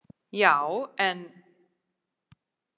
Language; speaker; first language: Icelandic; non-native, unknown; English